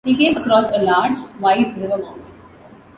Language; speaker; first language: English; non-native, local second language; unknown